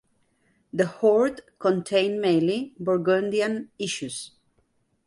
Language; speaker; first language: English; non-native, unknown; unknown